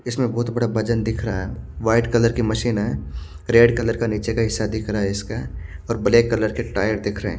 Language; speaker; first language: Hindi; native; Hindi